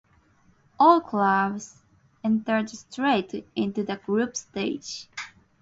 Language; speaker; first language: English; non-native, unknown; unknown